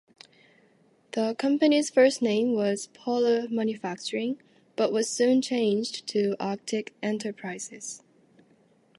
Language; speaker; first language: English; non-native, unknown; Japanese